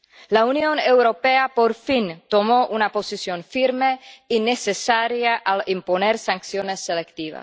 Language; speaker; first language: Spanish; non-native, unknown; Czech